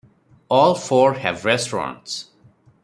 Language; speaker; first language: English; non-native, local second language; Odia